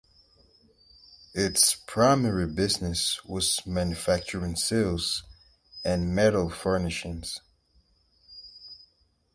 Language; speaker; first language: English; native; English